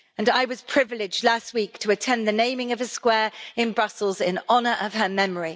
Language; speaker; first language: English; native; English